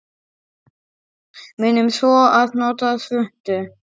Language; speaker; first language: Icelandic; non-native, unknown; Polish